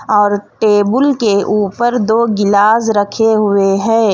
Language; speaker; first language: Hindi; non-native, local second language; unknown